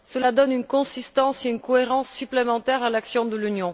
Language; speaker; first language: French; non-native, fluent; Bulgarian